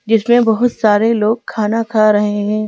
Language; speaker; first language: Hindi; native; Hindi